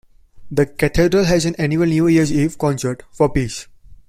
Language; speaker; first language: English; non-native, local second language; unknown